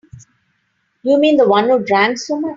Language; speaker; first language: English; non-native, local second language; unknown